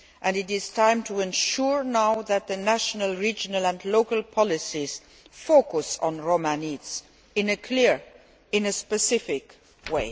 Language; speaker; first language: English; non-native, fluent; Luxembourgish